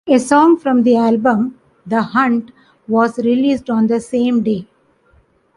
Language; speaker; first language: English; non-native, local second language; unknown